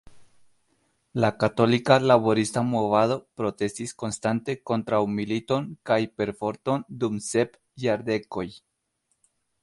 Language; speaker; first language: Esperanto; non-native, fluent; Spanish